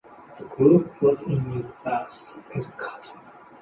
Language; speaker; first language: English; non-native, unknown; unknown